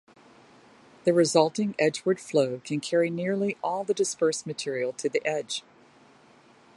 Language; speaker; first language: English; native; English